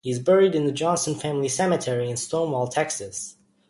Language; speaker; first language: English; native; English